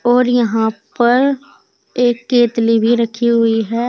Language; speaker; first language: Hindi; native; Hindi